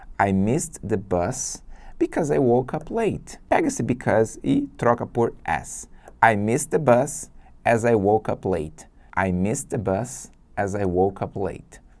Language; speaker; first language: English; non-native, fluent; Portuguese